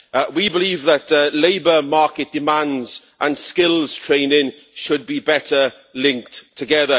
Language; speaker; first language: English; native; English